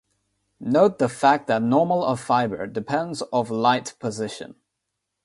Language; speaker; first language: English; non-native, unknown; Nepali